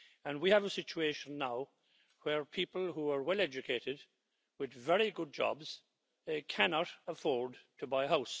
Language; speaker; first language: English; native; English